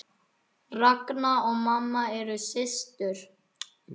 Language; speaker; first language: Icelandic; native; Icelandic